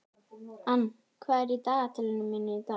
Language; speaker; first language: Icelandic; native; Icelandic